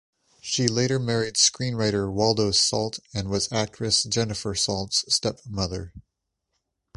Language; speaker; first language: English; native; English